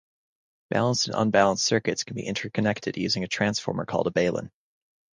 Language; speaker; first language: English; native; English